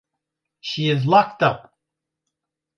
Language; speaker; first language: English; native; English